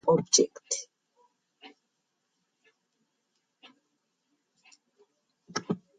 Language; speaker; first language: English; native; English